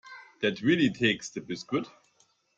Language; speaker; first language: English; non-native, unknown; German